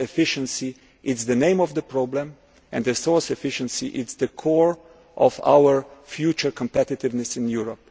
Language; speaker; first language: English; non-native, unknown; Slovenian